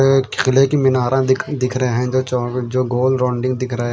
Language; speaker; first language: Hindi; non-native, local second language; Punjabi